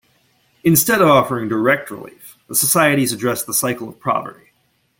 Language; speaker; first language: English; native; English